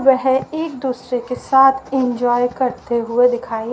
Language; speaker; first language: Hindi; native; Hindi